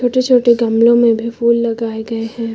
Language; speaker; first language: Hindi; native; Hindi